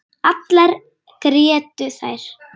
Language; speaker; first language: Icelandic; native; Icelandic